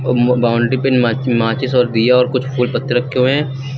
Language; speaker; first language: Hindi; native; Hindi